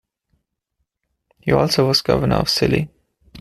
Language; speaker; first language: English; non-native, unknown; German